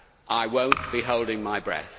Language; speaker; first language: English; native; English